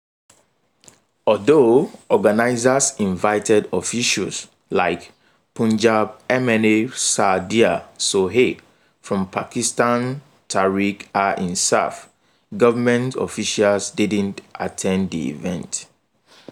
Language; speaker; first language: English; non-native, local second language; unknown